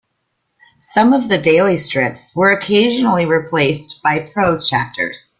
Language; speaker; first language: English; native; English